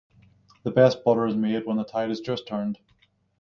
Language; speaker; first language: English; native; English